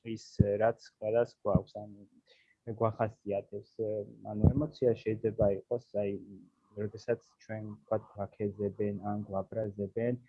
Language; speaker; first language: Georgian; native; Georgian